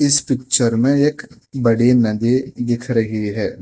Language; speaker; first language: Hindi; non-native, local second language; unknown